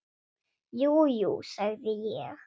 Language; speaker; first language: Icelandic; non-native, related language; Swedish